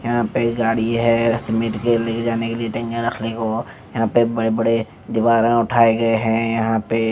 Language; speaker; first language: Hindi; non-native, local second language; Punjabi